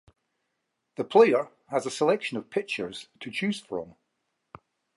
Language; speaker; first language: English; native; English